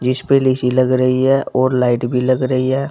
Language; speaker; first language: Hindi; native; Hindi